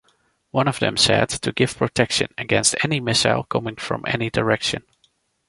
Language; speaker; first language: English; non-native, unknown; Dutch